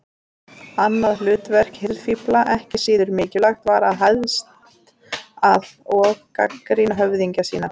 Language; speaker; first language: Icelandic; native; Icelandic